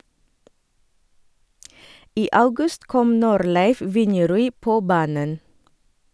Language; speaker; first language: Norwegian; non-native, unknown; Indonesian